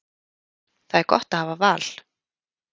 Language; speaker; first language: Icelandic; native; Icelandic